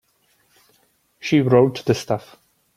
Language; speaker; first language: English; non-native, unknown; Czech